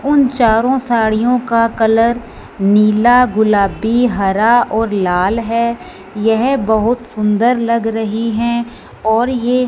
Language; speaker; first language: Hindi; non-native, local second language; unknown